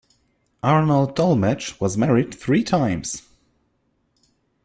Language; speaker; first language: English; non-native, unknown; German